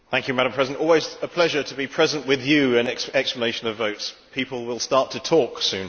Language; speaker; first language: English; native; English